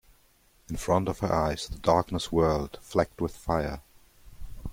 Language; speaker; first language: English; non-native, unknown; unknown